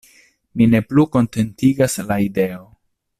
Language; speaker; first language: Esperanto; non-native, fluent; Italian